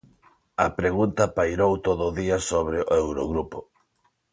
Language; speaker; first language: Galician; non-native, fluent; Spanish